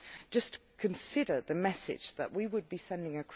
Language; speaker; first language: English; non-native, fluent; Dutch